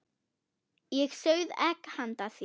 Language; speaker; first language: Icelandic; non-native, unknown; German